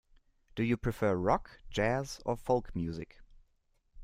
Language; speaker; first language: English; non-native, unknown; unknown